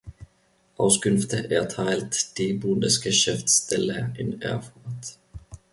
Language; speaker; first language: German; non-native, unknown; Finnish